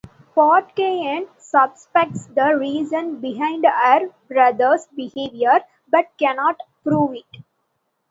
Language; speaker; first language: English; non-native, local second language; Tamil